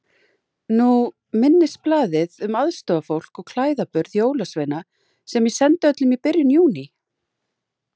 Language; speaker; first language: Icelandic; native; Icelandic